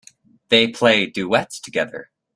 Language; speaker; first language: English; native; English